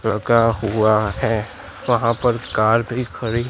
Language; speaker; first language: Hindi; non-native, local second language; Gujarati